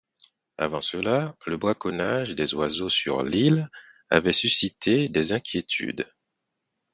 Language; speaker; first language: French; non-native, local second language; Haitian Creole